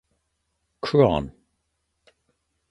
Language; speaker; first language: English; native; English